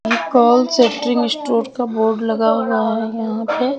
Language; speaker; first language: Hindi; non-native, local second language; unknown